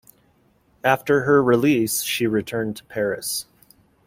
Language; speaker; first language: English; native; English